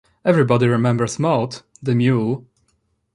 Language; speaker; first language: English; non-native, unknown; Polish